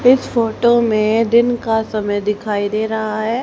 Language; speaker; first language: Hindi; native; Hindi